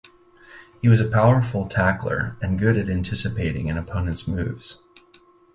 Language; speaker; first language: English; native; English